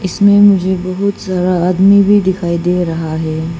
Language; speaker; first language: Hindi; non-native, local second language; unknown